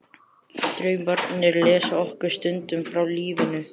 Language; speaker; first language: Icelandic; native; Icelandic